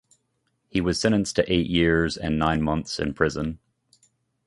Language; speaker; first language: English; native; English